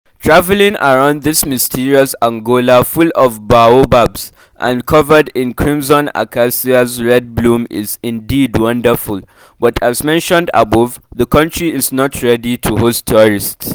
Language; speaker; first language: English; non-native, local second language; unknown